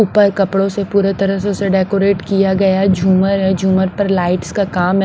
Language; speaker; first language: Hindi; non-native, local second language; Punjabi